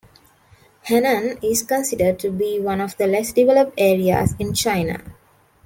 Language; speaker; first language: English; non-native, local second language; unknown